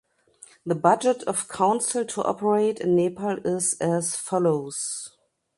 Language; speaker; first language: English; non-native, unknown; German